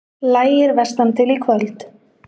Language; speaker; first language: Icelandic; native; Icelandic